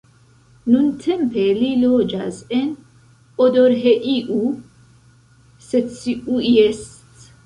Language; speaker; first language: Esperanto; non-native, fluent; Central Kurdish